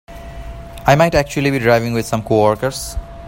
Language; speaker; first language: English; non-native, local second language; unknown